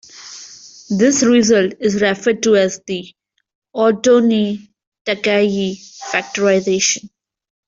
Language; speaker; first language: English; non-native, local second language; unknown